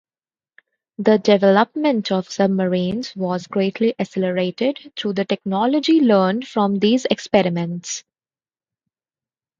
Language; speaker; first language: English; non-native, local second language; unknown